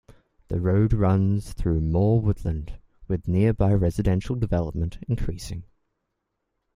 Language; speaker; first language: English; native; English